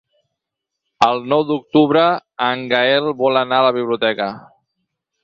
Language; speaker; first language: Catalan; native; Catalan